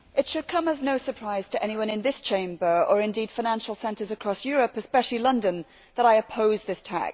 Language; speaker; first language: English; native; English